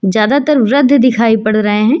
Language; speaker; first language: Hindi; native; Hindi